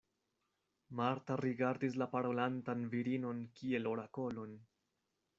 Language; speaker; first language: Esperanto; non-native, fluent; Spanish